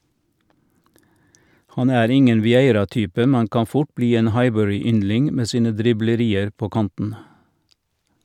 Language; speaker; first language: Norwegian; native; Norwegian